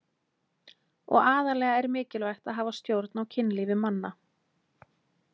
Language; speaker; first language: Icelandic; native; Icelandic